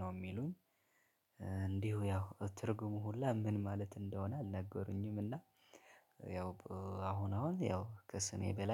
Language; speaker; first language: Amharic; native; Amharic